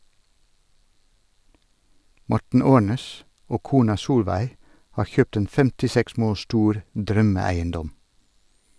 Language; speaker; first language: Norwegian; non-native, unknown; Dutch